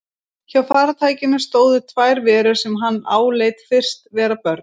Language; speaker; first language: Icelandic; native; Icelandic